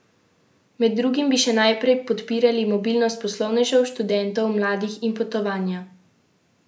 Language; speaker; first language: Slovenian; native; Slovenian